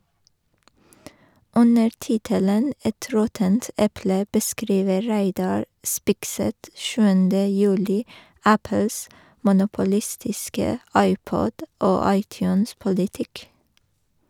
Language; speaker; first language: Norwegian; non-native, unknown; Persian